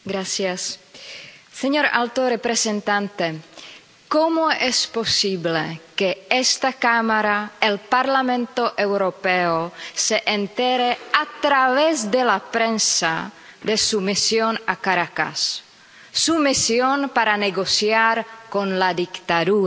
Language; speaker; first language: Spanish; non-native, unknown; Czech